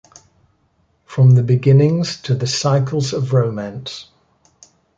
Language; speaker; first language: English; native; English